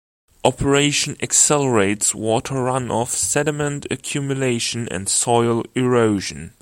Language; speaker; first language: English; non-native, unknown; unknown